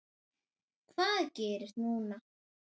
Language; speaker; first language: Icelandic; native; Icelandic